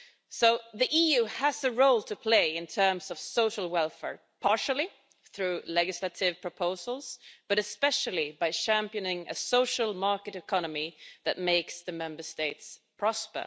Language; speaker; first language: English; non-native, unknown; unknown